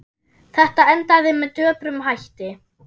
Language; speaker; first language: Icelandic; non-native, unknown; German